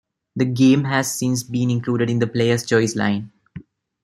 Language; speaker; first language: English; non-native, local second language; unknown